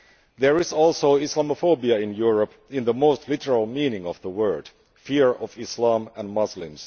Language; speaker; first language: English; non-native, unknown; Finnish